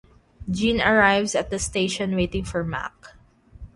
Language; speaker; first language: English; non-native, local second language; Filipino